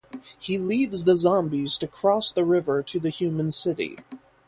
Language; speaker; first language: English; native; English